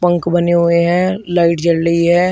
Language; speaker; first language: Hindi; native; Hindi